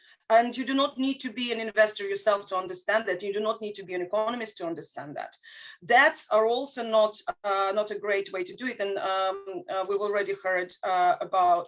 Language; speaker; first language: English; non-native, fluent; Ukrainian